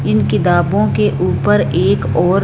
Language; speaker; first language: Hindi; non-native, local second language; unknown